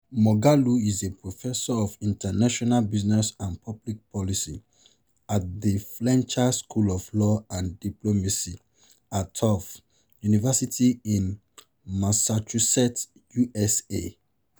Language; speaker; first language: English; non-native, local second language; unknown